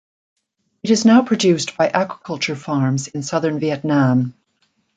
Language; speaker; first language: English; native; English